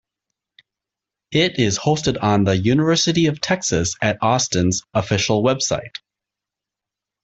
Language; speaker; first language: English; native; English